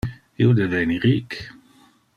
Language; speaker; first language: Interlingua; non-native, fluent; Dutch